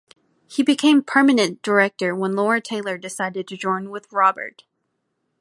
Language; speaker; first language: English; native; English